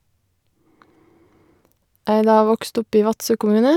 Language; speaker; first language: Norwegian; native; Norwegian